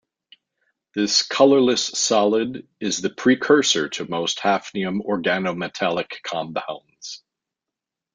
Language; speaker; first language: English; native; English